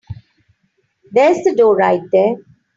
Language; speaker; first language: English; non-native, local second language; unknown